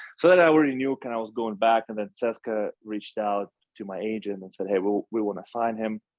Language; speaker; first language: English; non-native, fluent; Russian